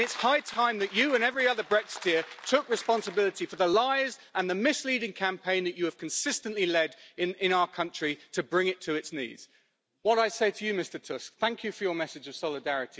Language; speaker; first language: English; native; English